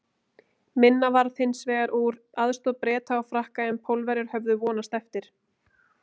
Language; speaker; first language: Icelandic; native; Icelandic